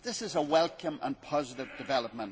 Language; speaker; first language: English; native; English